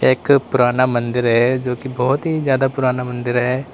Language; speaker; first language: Hindi; native; Hindi